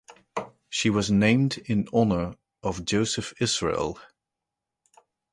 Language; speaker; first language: English; native; English